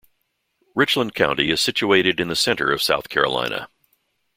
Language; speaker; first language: English; native; English